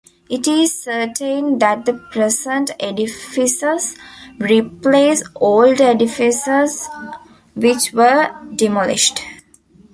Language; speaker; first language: English; non-native, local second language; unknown